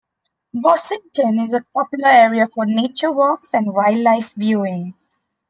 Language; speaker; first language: English; non-native, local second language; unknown